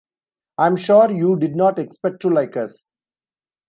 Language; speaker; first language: English; non-native, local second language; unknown